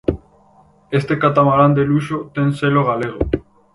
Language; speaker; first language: Galician; native; Galician